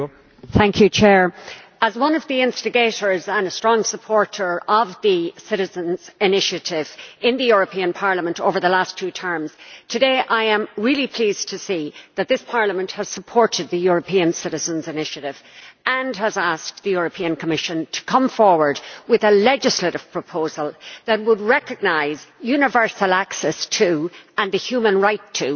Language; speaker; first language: English; native; English